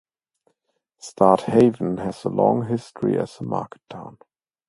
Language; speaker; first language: English; non-native, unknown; German